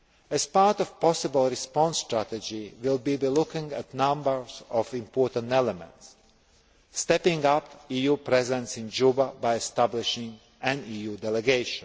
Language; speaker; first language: English; non-native, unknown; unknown